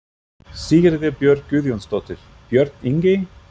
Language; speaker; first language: Icelandic; non-native, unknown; German